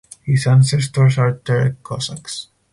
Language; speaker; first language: English; non-native, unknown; Spanish